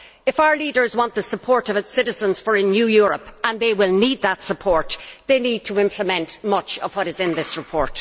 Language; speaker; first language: English; native; English